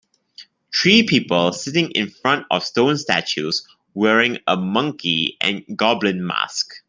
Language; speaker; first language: English; non-native, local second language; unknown